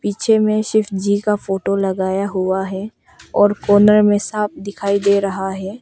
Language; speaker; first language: Hindi; early bilingual, other home language; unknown